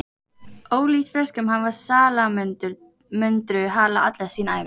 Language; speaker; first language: Icelandic; native; Icelandic